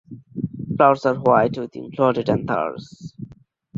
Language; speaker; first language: English; non-native, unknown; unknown